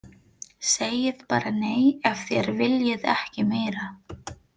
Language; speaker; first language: Icelandic; non-native, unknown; Filipino